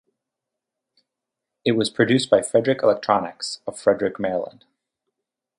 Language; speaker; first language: English; native; English